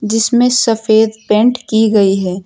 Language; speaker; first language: Hindi; native; Hindi